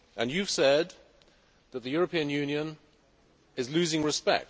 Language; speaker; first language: English; native; English